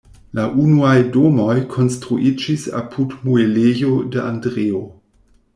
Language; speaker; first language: Esperanto; non-native, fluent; German